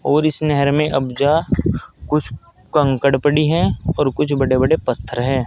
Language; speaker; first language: Hindi; native; Hindi